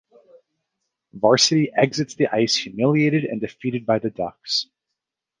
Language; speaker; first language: English; native; English